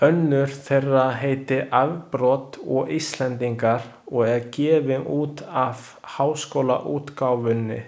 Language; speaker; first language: Icelandic; non-native, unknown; Chinese